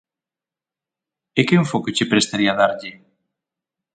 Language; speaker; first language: Galician; native; Galician